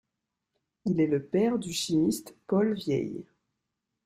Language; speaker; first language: French; native; French